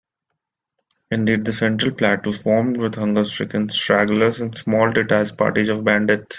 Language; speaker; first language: English; non-native, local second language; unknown